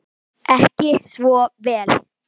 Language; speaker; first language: Icelandic; native; Icelandic